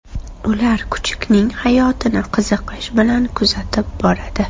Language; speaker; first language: Uzbek; native; Uzbek